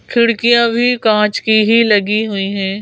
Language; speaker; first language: Hindi; native; Hindi